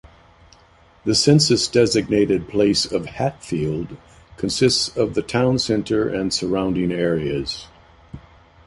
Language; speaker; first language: English; native; English